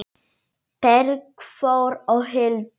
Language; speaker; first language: Icelandic; non-native, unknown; Polish